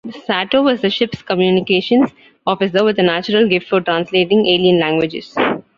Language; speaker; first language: English; non-native, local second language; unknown